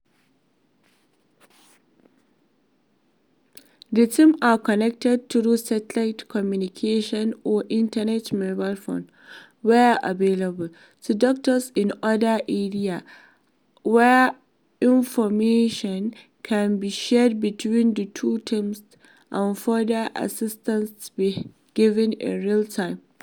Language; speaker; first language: English; non-native, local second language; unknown